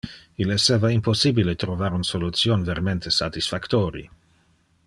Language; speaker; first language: Interlingua; non-native, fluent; Dutch